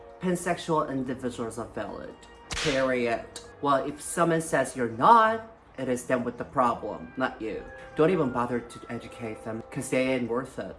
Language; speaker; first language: English; non-native, fluent; Korean